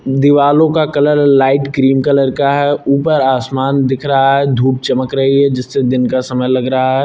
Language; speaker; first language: Hindi; native; Hindi